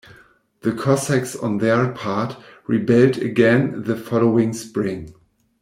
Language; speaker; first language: English; non-native, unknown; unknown